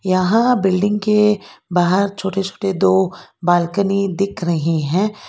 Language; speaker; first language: Hindi; non-native, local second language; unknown